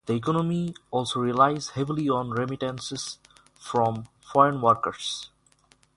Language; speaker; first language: English; non-native, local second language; Bangla